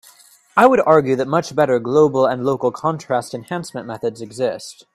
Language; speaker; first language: English; native; English